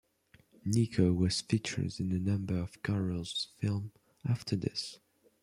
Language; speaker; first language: English; non-native, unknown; French